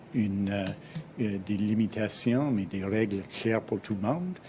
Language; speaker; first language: French; non-native, fluent; English